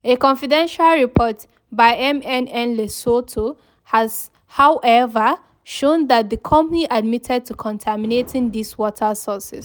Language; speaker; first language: English; non-native, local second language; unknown